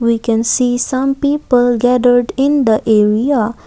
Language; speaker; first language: English; non-native, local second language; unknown